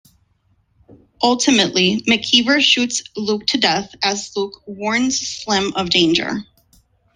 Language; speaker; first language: English; non-native, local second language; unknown